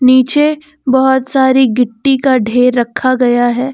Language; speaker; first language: Hindi; native; Hindi